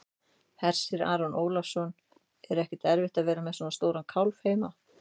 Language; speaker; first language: Icelandic; native; Icelandic